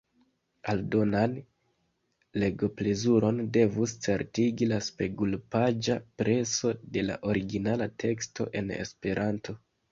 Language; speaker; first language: Esperanto; non-native, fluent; Kinyarwanda